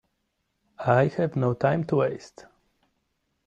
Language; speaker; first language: English; non-native, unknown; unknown